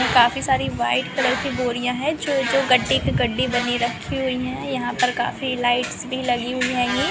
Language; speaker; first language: Hindi; non-native, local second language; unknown